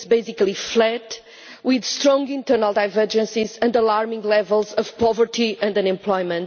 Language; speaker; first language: English; non-native, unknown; Portuguese